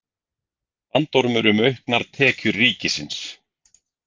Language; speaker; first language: Icelandic; native; Icelandic